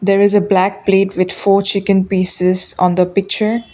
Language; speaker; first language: English; non-native, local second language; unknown